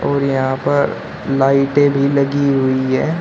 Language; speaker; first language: Hindi; native; Hindi